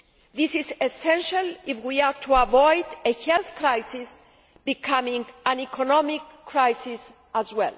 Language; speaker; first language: English; non-native, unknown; Greek